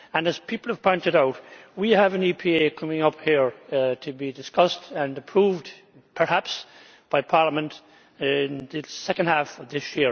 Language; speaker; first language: English; native; English